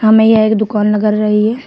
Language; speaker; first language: Hindi; native; Hindi